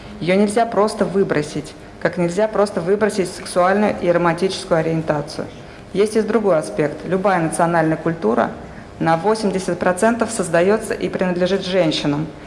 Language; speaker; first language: Russian; native; Russian